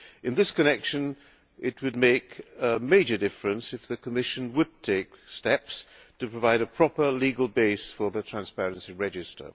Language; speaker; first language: English; non-native, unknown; Hungarian